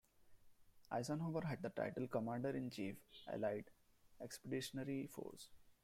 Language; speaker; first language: English; non-native, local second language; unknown